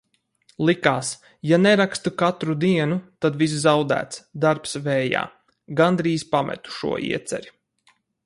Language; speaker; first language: Latvian; native; Latvian